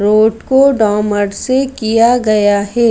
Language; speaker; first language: Hindi; native; Hindi